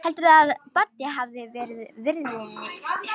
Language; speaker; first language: Icelandic; non-native, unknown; Romanian